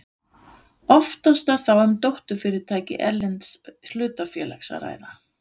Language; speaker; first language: Icelandic; non-native, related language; Danish